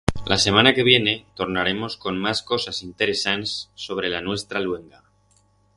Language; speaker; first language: Aragonese; non-native, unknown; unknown